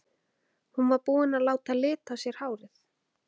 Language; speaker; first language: Icelandic; native; Icelandic